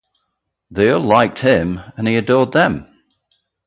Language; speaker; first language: English; native; English